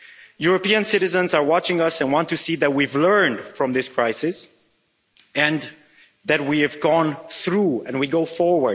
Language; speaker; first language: English; non-native, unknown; Romanian